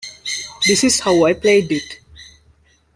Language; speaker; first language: English; non-native, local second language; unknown